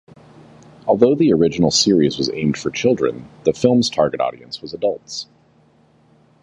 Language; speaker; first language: English; native; English